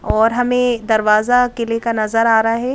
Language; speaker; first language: Hindi; native; Hindi